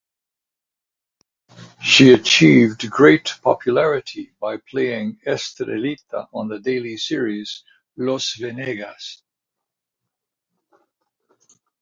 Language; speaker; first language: English; native; English